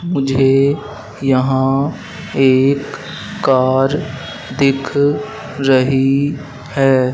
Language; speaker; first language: Hindi; native; Hindi